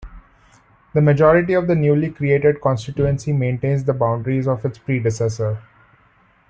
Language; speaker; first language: English; non-native, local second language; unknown